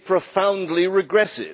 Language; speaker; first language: English; native; English